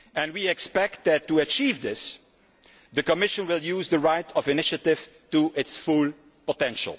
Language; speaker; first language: English; non-native, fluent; Dutch